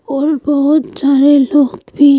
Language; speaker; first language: Hindi; native; Hindi